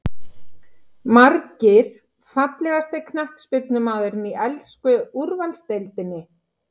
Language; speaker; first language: Icelandic; native; Icelandic